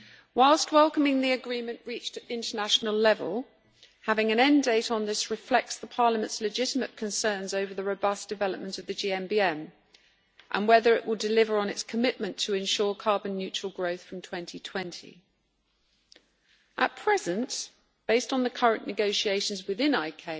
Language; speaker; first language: English; native; English